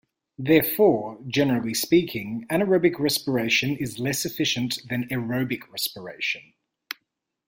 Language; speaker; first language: English; native; English